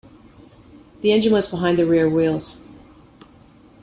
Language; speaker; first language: English; native; English